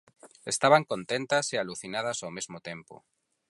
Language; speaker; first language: Galician; non-native, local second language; Spanish